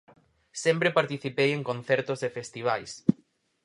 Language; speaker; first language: Galician; native; Galician